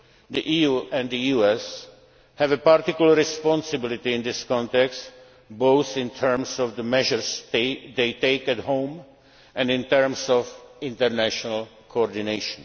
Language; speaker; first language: English; non-native, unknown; Czech